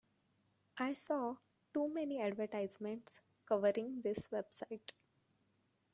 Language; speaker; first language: English; non-native, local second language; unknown